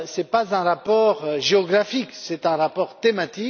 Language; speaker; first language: French; non-native, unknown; Romanian